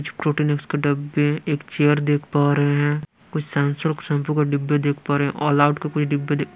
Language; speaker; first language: Hindi; non-native, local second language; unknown